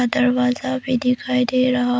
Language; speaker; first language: Hindi; early bilingual, other home language; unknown